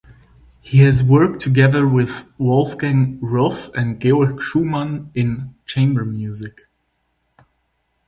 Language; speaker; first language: English; non-native, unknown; Swiss German